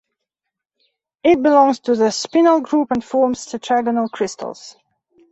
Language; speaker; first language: English; non-native, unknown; Belarusian